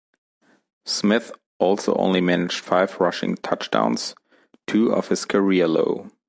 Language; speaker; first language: English; non-native, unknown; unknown